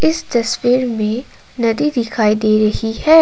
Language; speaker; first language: Hindi; non-native, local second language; Assamese